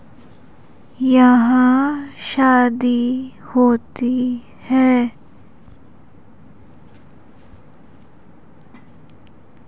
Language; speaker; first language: Hindi; native; Hindi